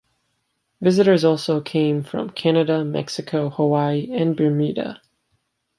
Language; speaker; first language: English; native; English